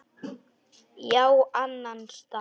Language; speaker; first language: Icelandic; non-native, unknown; Polish